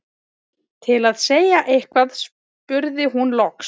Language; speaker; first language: Icelandic; native; Icelandic